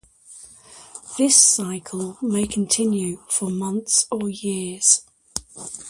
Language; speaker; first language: English; native; English